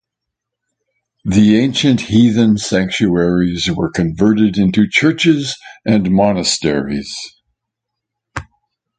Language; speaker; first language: English; native; English